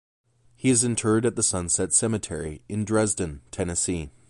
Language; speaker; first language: English; native; English